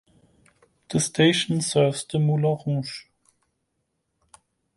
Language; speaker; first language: English; non-native, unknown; German